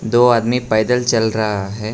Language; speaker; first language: Hindi; non-native, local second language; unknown